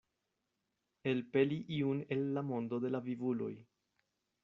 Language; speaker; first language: Esperanto; non-native, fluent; Spanish